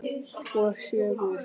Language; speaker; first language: Icelandic; native; Icelandic